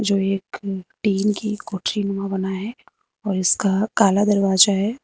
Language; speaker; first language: Hindi; native; Hindi